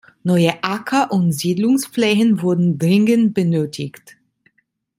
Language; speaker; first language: German; non-native, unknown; Italian